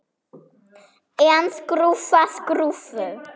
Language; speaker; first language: Icelandic; non-native, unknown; German